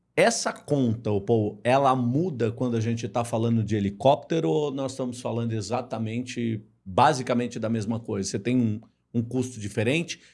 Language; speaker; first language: Portuguese; native; Portuguese